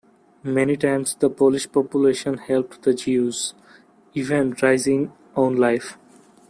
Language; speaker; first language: English; non-native, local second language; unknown